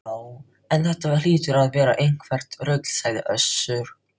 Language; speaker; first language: Icelandic; non-native, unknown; Filipino